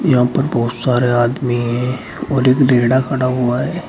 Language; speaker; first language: Hindi; native; Hindi